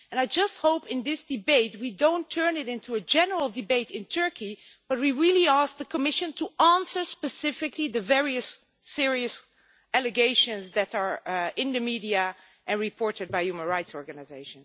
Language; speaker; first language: English; non-native, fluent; Dutch